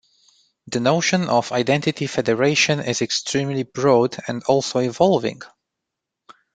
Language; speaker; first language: English; non-native, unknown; Romanian